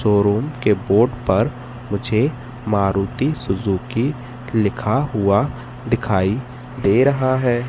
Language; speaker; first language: Hindi; native; Hindi